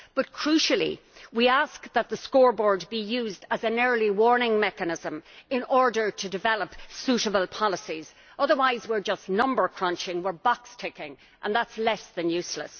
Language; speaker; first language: English; native; English